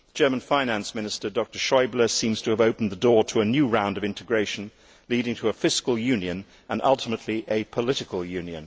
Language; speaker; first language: English; native; English